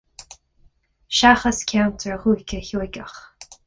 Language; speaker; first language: Irish; non-native, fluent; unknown